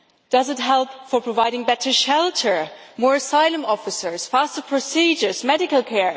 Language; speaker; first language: English; non-native, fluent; German